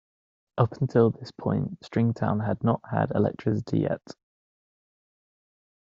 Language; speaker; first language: English; native; English